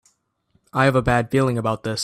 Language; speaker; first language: English; native; English